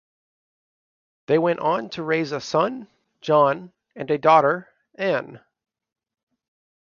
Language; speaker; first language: English; native; English